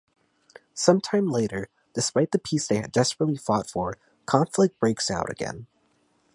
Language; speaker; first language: English; native; English